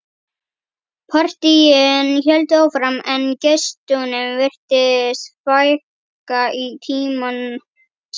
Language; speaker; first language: Icelandic; native; Icelandic